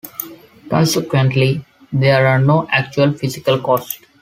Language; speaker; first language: English; non-native, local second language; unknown